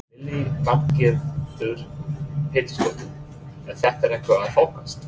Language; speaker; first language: Icelandic; non-native, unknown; English